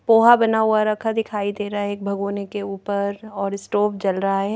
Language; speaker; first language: Hindi; native; Hindi